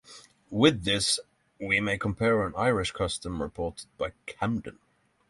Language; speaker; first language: English; non-native, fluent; Norwegian